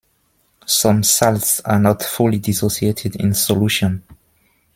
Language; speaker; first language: English; non-native, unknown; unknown